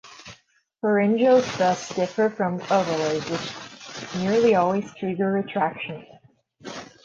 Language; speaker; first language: English; non-native, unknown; Portuguese